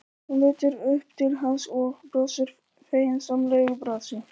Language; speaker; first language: Icelandic; non-native, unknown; Polish